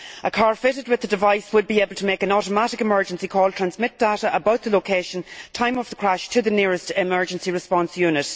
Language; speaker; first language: English; native; English